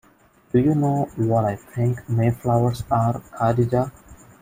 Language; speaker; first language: English; non-native, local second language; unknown